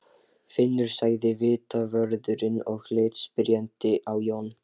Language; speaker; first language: Icelandic; non-native, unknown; Lithuanian